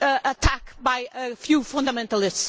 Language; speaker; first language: English; non-native, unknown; Portuguese